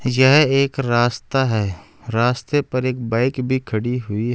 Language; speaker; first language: Hindi; native; Hindi